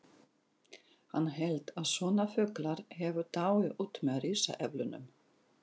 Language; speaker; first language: Icelandic; non-native, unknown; Russian